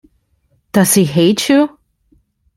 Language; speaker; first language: English; non-native, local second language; Cantonese